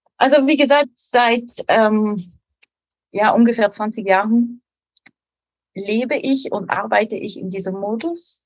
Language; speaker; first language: German; non-native, fluent; French